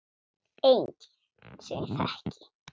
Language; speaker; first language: Icelandic; non-native, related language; Swedish